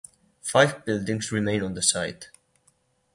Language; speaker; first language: English; non-native, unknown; Catalan